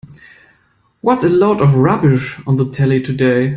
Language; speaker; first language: English; non-native, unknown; German